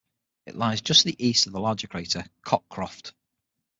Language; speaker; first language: English; native; English